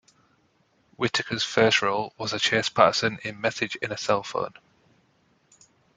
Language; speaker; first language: English; native; English